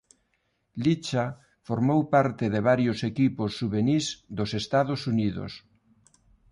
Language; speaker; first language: Galician; non-native, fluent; Spanish